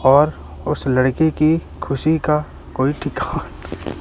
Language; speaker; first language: Hindi; native; Hindi